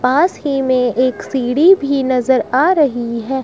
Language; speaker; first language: Hindi; native; Hindi